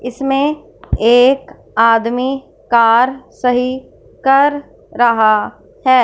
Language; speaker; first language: Hindi; non-native, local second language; Punjabi